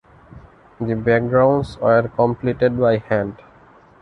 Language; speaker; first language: English; non-native, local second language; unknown